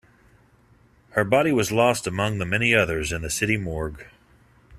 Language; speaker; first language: English; native; English